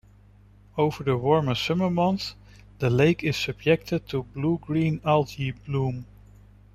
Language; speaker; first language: English; non-native, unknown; Dutch